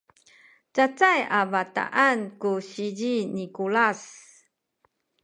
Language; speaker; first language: Sakizaya; non-native, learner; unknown